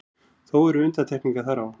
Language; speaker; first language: Icelandic; native; Icelandic